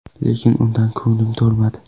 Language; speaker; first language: Uzbek; non-native, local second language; Kara-Kalpak